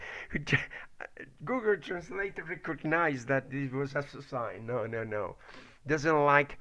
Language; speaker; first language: English; non-native, fluent; Spanish